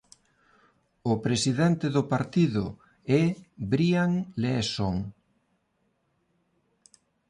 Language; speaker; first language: Galician; non-native, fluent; Spanish